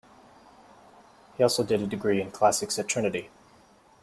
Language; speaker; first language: English; native; English